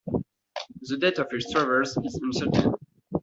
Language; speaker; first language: English; non-native, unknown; French